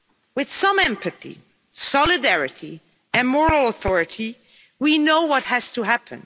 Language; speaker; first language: English; non-native, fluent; Dutch